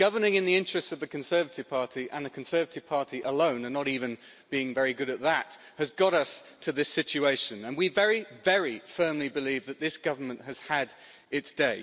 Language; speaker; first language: English; native; English